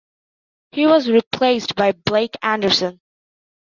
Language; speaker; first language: English; non-native, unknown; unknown